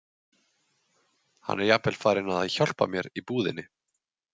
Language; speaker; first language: Icelandic; native; Icelandic